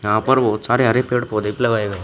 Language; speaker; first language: Hindi; native; Hindi